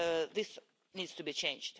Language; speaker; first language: English; non-native, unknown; Russian